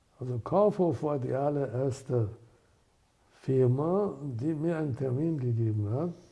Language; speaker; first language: German; non-native, fluent; Persian